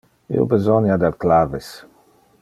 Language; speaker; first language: Interlingua; non-native, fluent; Dutch